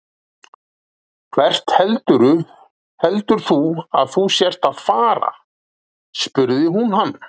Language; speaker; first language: Icelandic; native; Icelandic